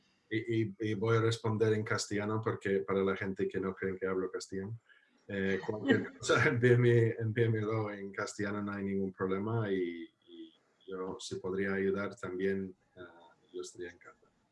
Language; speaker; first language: Spanish; non-native, fluent; English